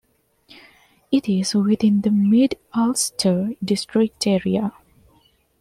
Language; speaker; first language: English; non-native, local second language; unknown